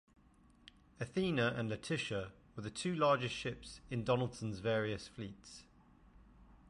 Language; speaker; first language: English; native; English